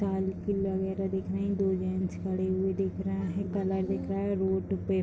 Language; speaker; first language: Hindi; native; Hindi